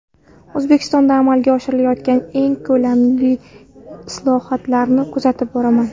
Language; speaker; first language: Uzbek; non-native, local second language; Kara-Kalpak